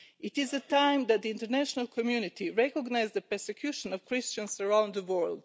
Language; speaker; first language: English; non-native, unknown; Croatian